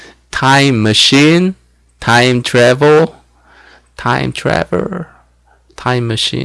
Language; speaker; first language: English; non-native, fluent; Korean